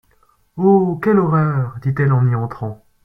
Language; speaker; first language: French; native; French